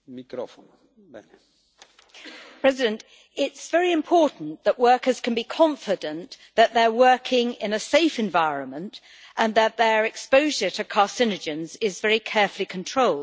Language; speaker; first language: English; native; English